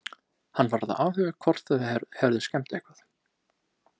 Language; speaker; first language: Icelandic; non-native, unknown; English